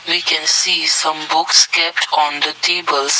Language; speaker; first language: English; non-native, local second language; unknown